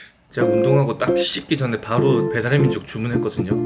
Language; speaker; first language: Korean; native; Korean